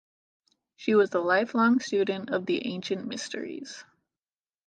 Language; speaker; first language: English; native; English